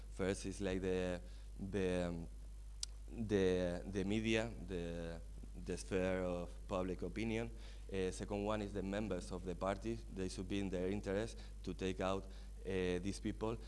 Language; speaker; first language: English; non-native, fluent; Spanish